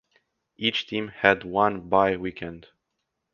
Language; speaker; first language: English; native; English